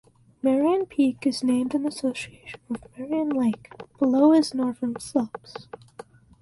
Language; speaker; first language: English; native; English